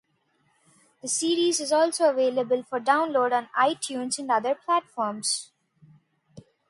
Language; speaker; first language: English; non-native, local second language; Telugu